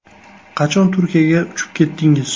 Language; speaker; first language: Uzbek; native; Uzbek